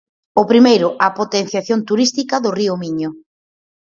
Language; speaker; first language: Galician; native; Galician